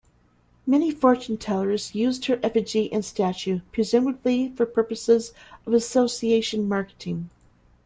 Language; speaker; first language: English; native; English